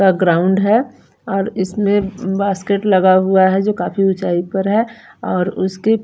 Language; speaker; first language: Hindi; non-native, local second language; Punjabi